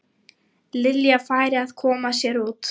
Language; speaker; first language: Icelandic; non-native, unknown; Lithuanian